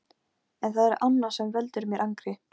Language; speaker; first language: Icelandic; non-native, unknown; Polish